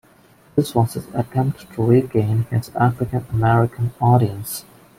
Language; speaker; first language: English; non-native, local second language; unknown